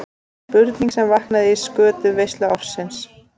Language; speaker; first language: Icelandic; native; Icelandic